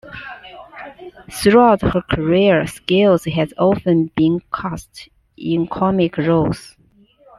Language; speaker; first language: English; non-native, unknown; Chinese